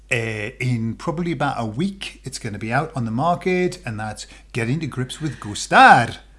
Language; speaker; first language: English; native; English